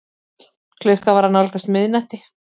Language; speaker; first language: Icelandic; native; Icelandic